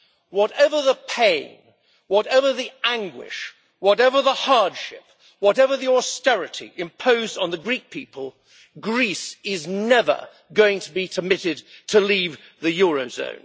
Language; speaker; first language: English; native; English